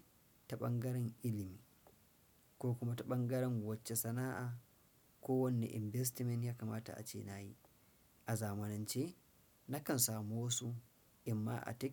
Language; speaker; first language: Hausa; non-native, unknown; Fula